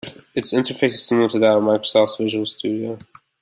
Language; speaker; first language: English; native; English